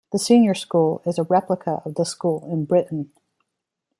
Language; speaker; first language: English; native; English